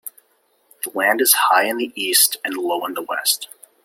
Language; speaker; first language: English; native; English